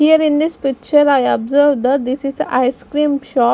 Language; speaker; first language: English; non-native, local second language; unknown